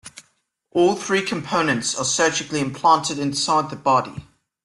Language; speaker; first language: English; native; English